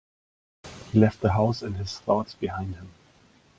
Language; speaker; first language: English; non-native, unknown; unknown